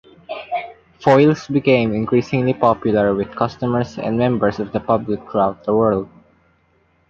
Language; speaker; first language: English; non-native, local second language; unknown